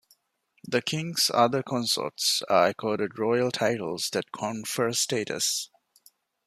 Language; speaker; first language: English; non-native, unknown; Divehi